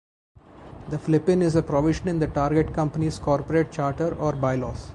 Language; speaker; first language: English; non-native, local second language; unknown